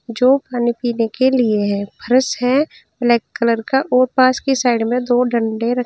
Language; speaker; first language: Hindi; native; Hindi